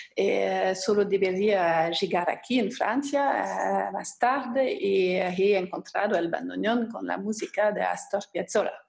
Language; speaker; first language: Spanish; non-native, learner; German